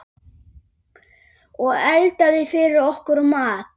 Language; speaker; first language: Icelandic; native; Icelandic